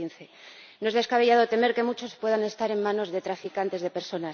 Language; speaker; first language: Spanish; native; Spanish